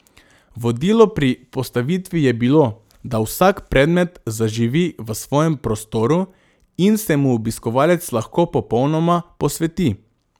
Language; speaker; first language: Slovenian; non-native, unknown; Macedonian